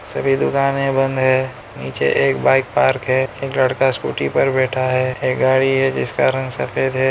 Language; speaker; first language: Hindi; non-native, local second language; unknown